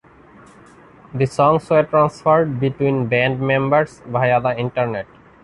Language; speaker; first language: English; non-native, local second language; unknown